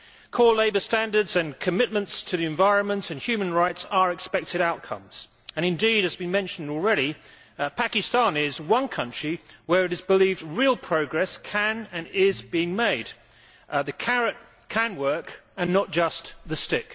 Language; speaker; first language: English; native; English